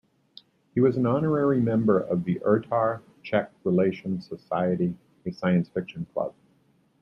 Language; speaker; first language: English; native; English